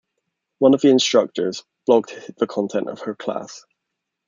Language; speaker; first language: English; native; English